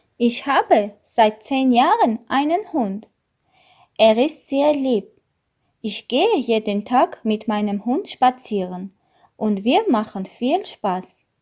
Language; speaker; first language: German; non-native, learner; Armenian